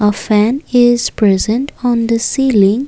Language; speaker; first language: English; non-native, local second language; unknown